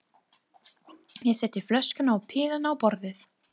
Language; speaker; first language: Icelandic; non-native, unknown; English